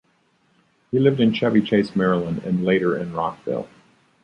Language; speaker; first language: English; native; English